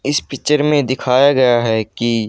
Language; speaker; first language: Hindi; native; Hindi